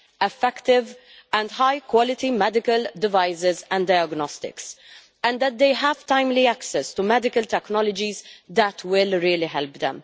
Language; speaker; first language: English; non-native, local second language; Maltese